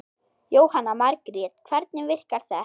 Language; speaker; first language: Icelandic; non-native, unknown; German